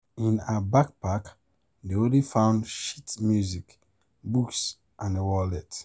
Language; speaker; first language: English; non-native, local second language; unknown